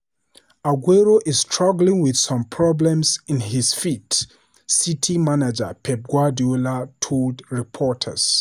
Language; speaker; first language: English; non-native, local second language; Hausa